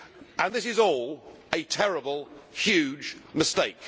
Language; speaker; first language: English; native; English